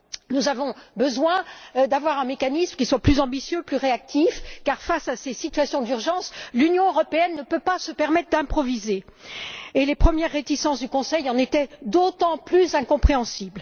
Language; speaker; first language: French; native; French